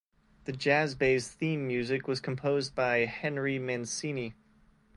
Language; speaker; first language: English; native; English